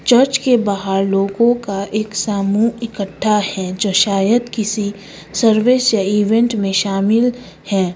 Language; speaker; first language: Hindi; non-native, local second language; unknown